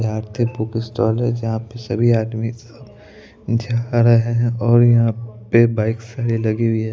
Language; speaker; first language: Hindi; native; Hindi